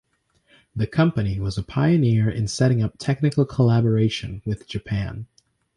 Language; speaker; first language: English; native; English